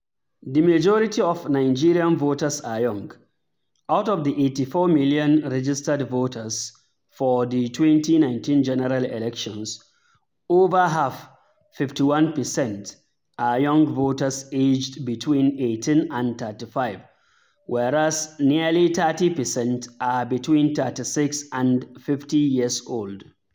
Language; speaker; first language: English; non-native, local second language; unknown